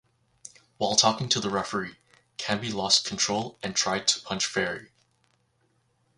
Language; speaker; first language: English; native; English